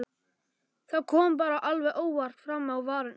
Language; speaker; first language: Icelandic; non-native, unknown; Polish